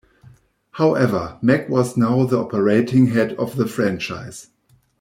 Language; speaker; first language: English; non-native, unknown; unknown